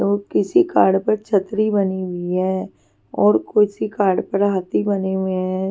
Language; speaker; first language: Hindi; non-native, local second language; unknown